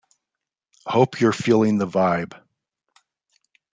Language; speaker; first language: English; native; English